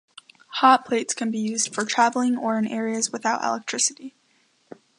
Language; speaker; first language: English; native; English